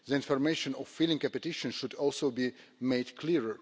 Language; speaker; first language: English; non-native, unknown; Russian